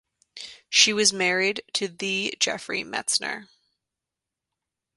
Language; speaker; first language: English; native; English